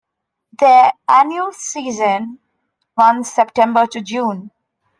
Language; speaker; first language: English; non-native, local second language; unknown